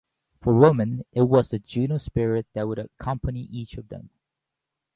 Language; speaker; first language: English; native; English